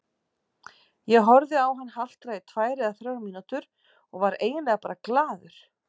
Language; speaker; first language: Icelandic; native; Icelandic